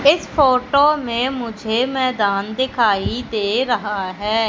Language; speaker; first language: Hindi; native; Hindi